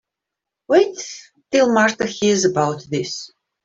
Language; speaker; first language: English; native; English